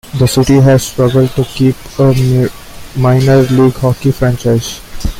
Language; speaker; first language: English; non-native, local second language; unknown